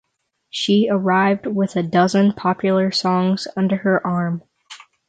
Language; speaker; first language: English; native; English